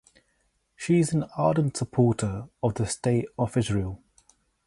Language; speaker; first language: English; native; English